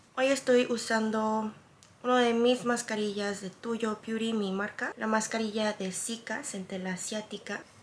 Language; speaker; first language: Spanish; non-native, fluent; Korean